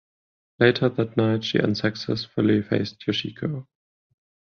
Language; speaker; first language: English; non-native, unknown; German